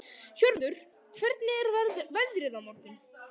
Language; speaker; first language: Icelandic; native; Icelandic